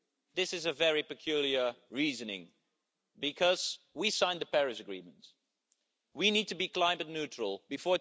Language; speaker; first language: English; non-native, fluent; Dutch